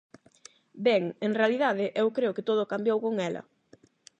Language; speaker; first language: Galician; non-native, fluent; Spanish